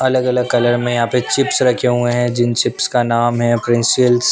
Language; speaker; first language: Hindi; non-native, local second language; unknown